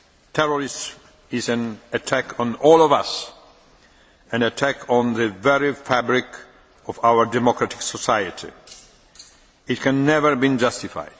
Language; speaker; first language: English; non-native, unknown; Polish